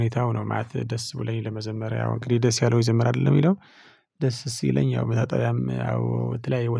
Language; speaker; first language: Amharic; non-native, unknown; Tigrinya